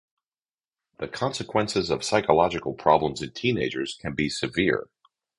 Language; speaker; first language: English; native; English